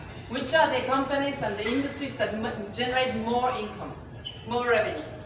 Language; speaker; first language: English; non-native, fluent; Spanish